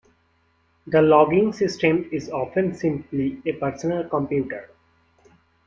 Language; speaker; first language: English; non-native, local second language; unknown